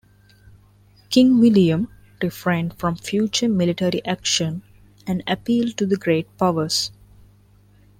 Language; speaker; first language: English; non-native, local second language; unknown